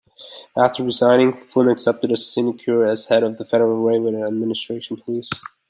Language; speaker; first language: English; native; English